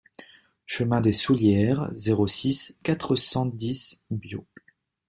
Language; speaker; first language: French; native; French